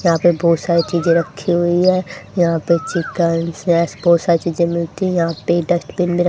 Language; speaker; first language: Hindi; native; Hindi